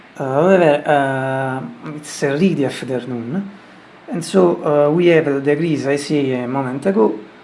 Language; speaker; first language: English; non-native, learner; Italian